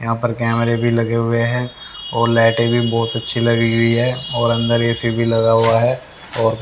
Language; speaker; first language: Hindi; native; Hindi